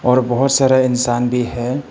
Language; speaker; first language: Hindi; non-native, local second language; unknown